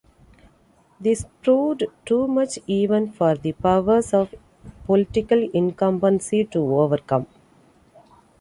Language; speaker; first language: English; non-native, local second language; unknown